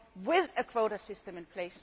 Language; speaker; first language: English; non-native, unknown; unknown